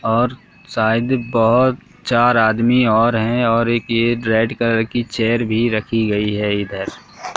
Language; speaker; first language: Hindi; native; Hindi